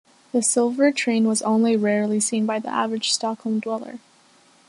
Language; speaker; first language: English; native; English